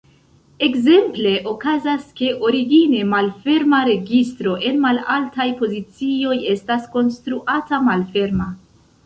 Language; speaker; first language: Esperanto; non-native, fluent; Central Kurdish